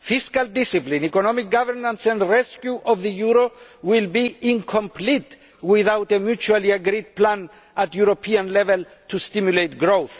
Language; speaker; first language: English; non-native, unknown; Greek